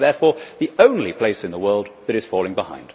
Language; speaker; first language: English; native; English